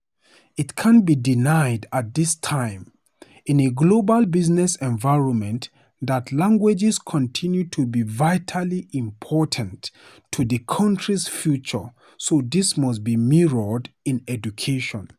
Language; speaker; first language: English; non-native, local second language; Hausa